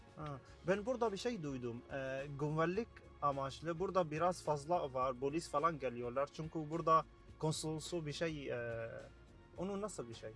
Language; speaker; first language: Turkish; non-native, learner; Arabic